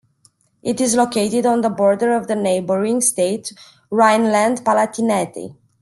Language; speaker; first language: English; non-native, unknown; Romanian